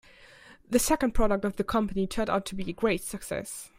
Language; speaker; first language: English; non-native, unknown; German